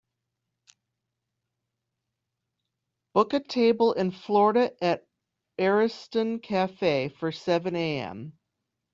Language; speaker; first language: English; native; English